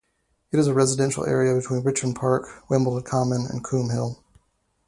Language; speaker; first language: English; native; English